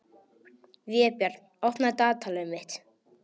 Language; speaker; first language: Icelandic; non-native, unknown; Polish